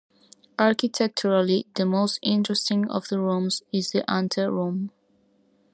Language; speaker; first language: English; non-native, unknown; Spanish